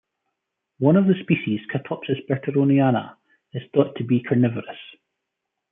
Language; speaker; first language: English; native; English